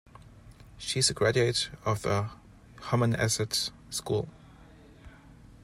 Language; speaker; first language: English; non-native, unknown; German